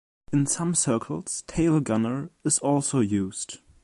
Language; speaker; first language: English; non-native, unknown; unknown